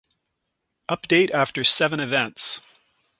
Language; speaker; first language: English; native; English